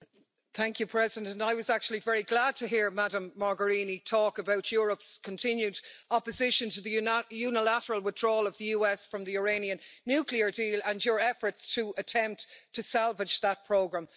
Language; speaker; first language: English; native; English